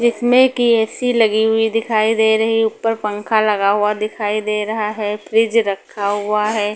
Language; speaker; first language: Hindi; non-native, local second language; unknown